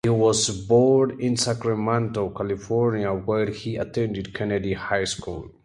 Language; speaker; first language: English; native; English